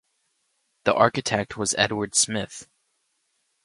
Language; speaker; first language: English; native; English